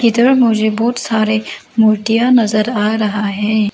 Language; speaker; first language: Hindi; non-native, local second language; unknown